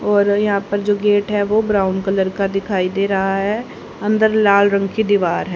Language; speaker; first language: Hindi; native; Hindi